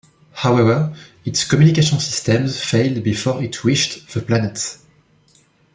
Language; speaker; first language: English; non-native, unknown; French